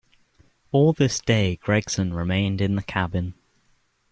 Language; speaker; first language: English; native; English